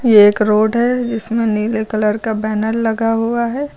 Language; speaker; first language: Hindi; native; Hindi